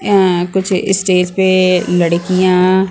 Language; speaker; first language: Hindi; non-native, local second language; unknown